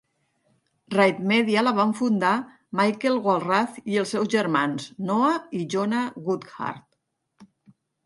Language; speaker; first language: Catalan; native; Catalan